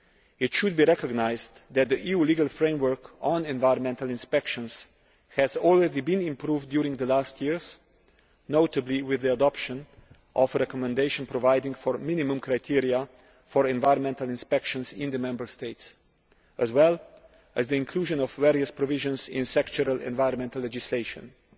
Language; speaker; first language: English; non-native, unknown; Slovenian